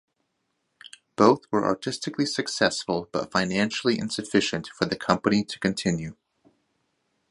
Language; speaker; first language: English; native; English